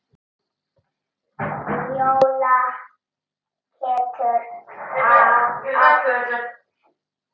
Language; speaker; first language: Icelandic; non-native, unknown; Italian